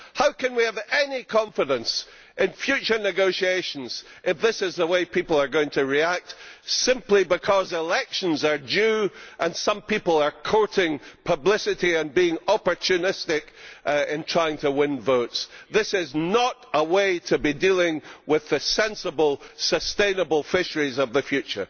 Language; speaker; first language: English; native; English